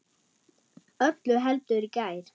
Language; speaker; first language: Icelandic; non-native, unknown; German